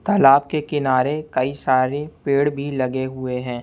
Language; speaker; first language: Hindi; non-native, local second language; Punjabi